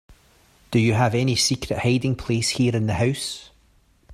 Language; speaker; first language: English; native; English